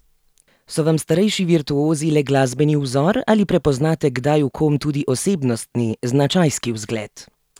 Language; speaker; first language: Slovenian; native; Slovenian